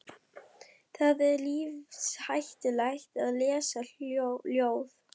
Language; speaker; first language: Icelandic; non-native, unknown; German